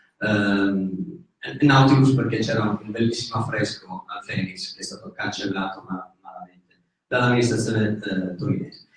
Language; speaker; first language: Italian; native; Italian